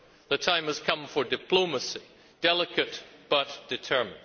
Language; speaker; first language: English; native; English